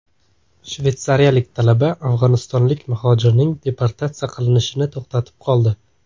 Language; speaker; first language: Uzbek; native; Uzbek